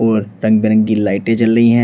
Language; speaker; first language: Hindi; native; Hindi